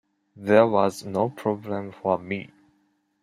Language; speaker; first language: English; non-native, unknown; Japanese